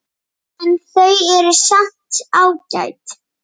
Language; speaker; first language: Icelandic; native; Icelandic